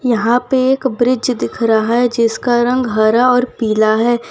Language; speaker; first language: Hindi; non-native, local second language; Gujarati